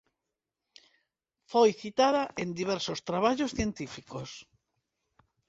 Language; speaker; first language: Galician; non-native, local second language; Spanish